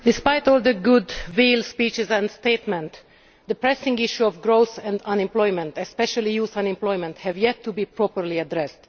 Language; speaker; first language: English; non-native, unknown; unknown